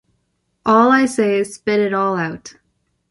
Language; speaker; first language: English; native; English